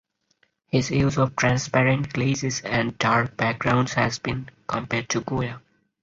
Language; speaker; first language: English; non-native, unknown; Bangla